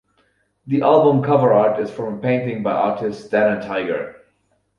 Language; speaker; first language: English; non-native, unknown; German